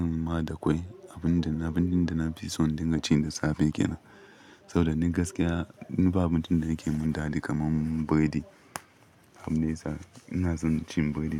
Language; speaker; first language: Hausa; non-native, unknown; Yoruba